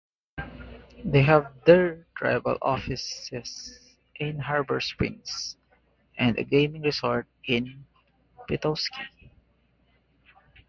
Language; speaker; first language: English; native; English